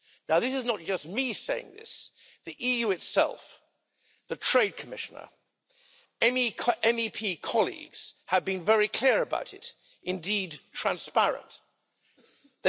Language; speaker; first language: English; native; English